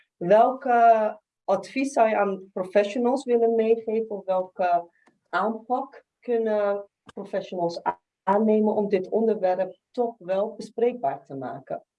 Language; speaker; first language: Dutch; early bilingual, other home language; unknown